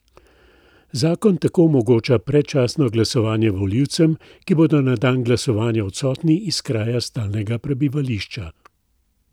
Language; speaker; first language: Slovenian; native; Slovenian